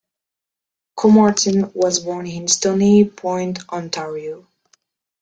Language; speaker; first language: English; non-native, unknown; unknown